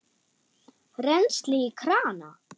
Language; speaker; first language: Icelandic; non-native, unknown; German